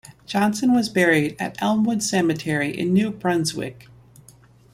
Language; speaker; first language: English; native; English